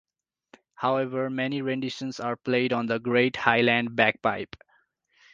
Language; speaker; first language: English; non-native, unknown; Nepali